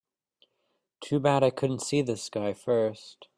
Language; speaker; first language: English; native; English